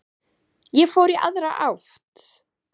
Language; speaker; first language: Icelandic; native; Icelandic